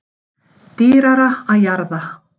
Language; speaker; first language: Icelandic; native; Icelandic